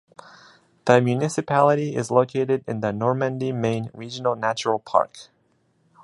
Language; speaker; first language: English; non-native, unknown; Japanese